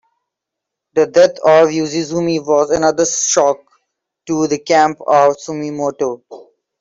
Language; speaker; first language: English; non-native, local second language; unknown